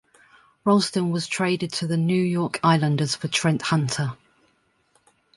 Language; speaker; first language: English; native; English